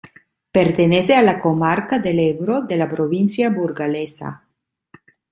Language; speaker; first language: Spanish; non-native, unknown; Italian